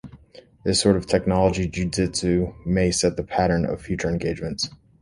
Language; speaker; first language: English; native; English